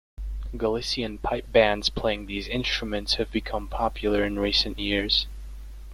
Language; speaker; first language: English; native; English